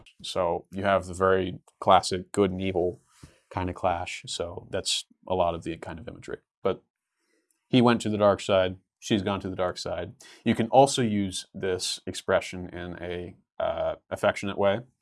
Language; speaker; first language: English; native; English